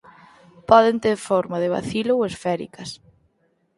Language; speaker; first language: Galician; native; Galician